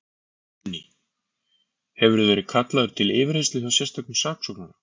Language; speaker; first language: Icelandic; native; Icelandic